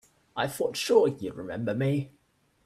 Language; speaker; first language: English; native; English